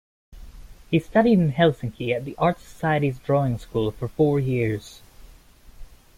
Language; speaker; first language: English; native; English